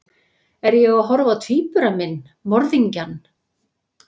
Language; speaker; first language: Icelandic; native; Icelandic